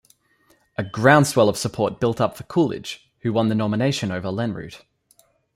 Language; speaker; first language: English; native; English